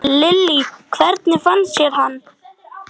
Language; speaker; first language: Icelandic; native; Icelandic